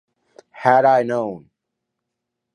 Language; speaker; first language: English; native; English